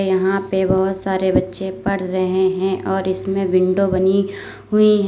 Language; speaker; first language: Hindi; native; Hindi